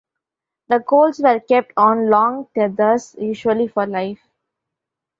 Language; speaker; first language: English; non-native, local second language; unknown